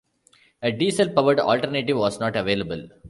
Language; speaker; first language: English; non-native, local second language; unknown